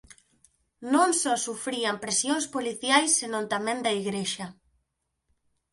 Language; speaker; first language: Galician; native; Galician